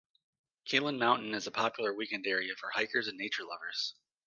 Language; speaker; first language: English; native; English